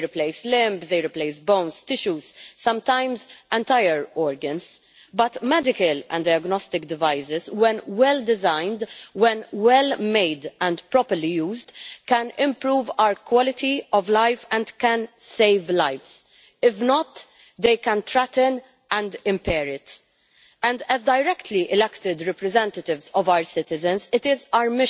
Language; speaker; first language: English; non-native, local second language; Maltese